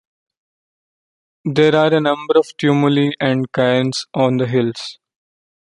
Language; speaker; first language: English; non-native, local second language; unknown